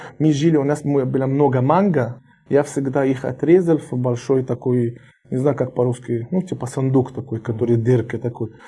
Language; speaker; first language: Russian; non-native, learner; Arabic